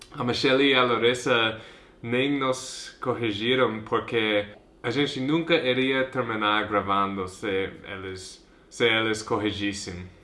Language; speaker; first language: Portuguese; non-native, fluent; English